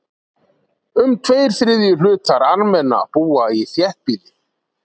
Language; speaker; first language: Icelandic; native; Icelandic